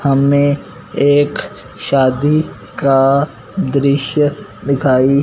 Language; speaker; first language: Hindi; non-native, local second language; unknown